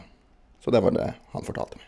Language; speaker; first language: Norwegian; native; Norwegian